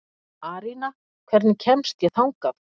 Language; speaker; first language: Icelandic; native; Icelandic